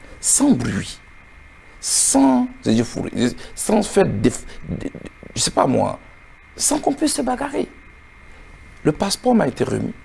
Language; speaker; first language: French; non-native, local second language; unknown